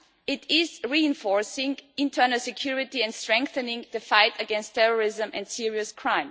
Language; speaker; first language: English; non-native, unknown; German